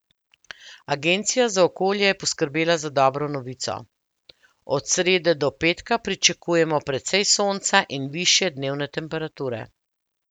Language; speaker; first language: Slovenian; native; Slovenian